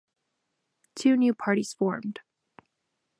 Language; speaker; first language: English; non-native, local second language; French